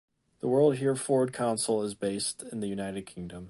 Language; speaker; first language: English; native; English